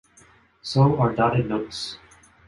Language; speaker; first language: English; non-native, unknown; Japanese